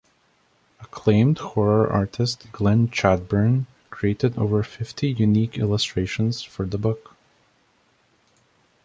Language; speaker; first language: English; native; English